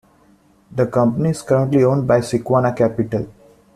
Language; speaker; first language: English; non-native, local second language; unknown